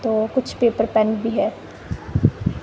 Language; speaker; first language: Hindi; non-native, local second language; Punjabi